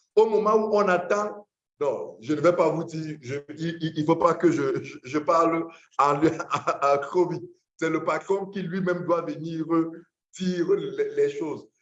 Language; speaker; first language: French; non-native, local second language; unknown